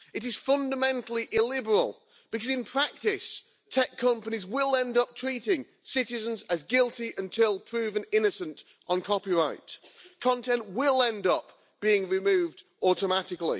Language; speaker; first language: English; native; English